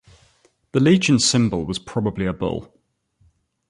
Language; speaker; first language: English; native; English